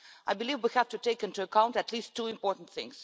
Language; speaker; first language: English; non-native, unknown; Russian